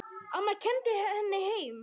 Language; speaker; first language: Icelandic; non-native, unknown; Polish